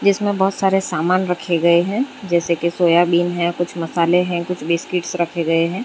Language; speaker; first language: Hindi; non-native, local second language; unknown